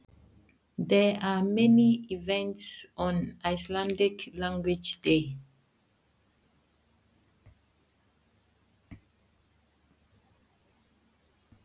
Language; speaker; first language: Icelandic; non-native, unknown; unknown